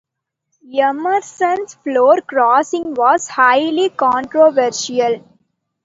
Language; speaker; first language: English; non-native, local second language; Tamil